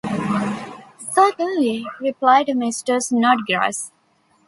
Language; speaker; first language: English; non-native, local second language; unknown